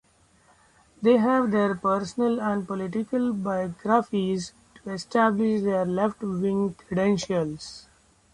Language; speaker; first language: English; non-native, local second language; Marathi